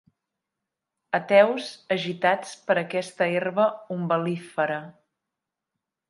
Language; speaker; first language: Catalan; native; Catalan